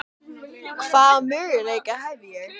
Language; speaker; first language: Icelandic; native; Icelandic